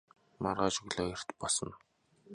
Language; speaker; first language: English; non-native, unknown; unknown